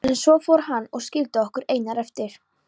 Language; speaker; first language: Icelandic; non-native, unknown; Polish